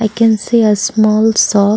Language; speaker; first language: English; non-native, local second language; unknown